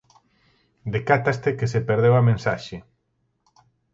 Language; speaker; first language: Galician; native; Galician